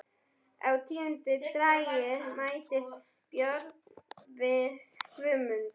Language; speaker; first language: Icelandic; non-native, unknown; German